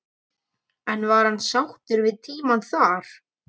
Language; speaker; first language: Icelandic; native; Icelandic